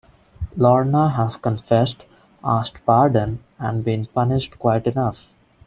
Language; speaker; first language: English; non-native, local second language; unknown